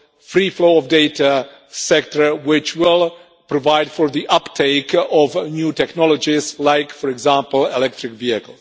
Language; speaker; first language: English; non-native, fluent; Czech